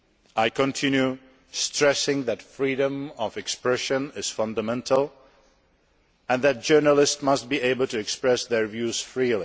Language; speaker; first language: English; non-native, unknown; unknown